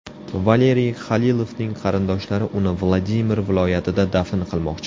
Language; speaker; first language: Uzbek; native; Uzbek